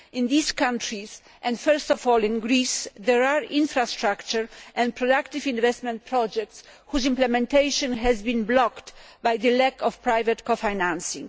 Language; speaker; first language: English; non-native, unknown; Polish